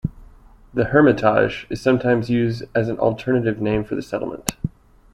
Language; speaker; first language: English; native; English